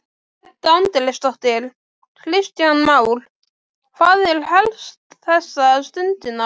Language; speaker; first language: Icelandic; native; Icelandic